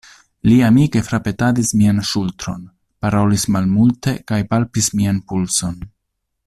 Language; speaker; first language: Esperanto; non-native, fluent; Italian